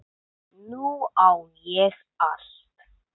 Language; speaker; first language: Icelandic; non-native, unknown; English